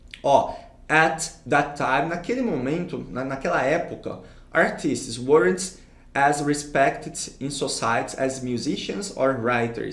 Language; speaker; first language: English; non-native, fluent; Portuguese